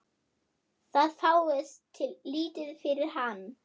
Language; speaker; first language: Icelandic; non-native, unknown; German